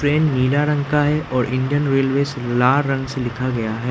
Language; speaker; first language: Hindi; non-native, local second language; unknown